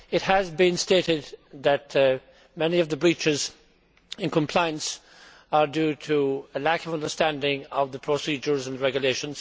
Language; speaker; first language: English; native; English